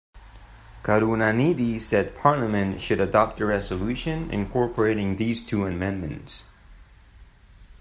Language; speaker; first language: English; non-native, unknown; Spanish